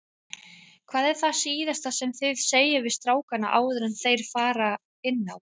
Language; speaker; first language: Icelandic; native; Icelandic